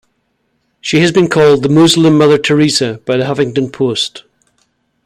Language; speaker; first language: English; native; English